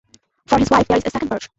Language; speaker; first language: English; non-native, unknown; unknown